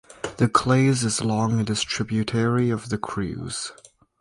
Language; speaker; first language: English; native; English